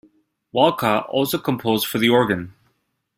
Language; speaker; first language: English; native; English